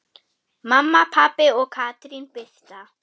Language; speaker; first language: Icelandic; non-native, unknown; German